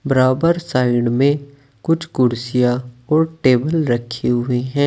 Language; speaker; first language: Hindi; native; Hindi